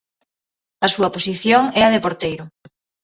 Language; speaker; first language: Galician; non-native, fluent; Spanish